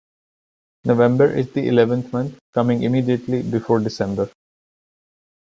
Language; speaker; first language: English; non-native, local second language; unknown